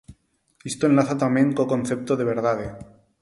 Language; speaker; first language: Galician; non-native, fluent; Spanish